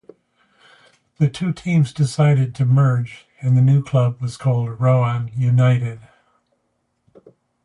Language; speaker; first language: English; native; English